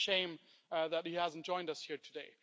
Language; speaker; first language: English; non-native, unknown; German